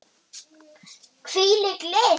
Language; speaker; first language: Icelandic; non-native, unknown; German